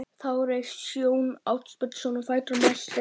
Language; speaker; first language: Icelandic; native; Icelandic